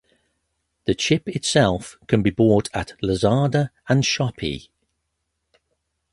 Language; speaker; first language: English; native; English